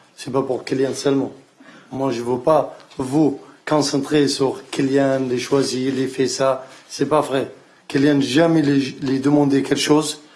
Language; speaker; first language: French; non-native, learner; Arabic